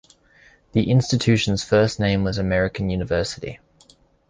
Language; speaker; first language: English; native; English